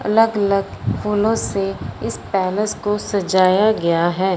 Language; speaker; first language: Hindi; non-native, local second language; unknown